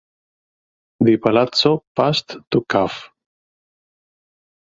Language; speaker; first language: English; native; English